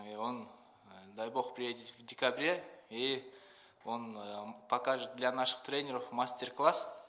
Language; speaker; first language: Russian; non-native, local second language; Kyrgyz